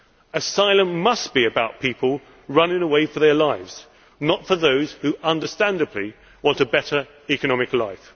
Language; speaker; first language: English; native; English